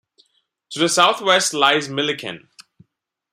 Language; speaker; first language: English; non-native, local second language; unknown